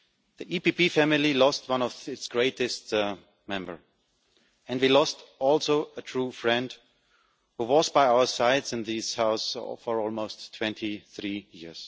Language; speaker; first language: English; non-native, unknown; German